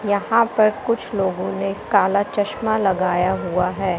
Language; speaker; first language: Hindi; native; Hindi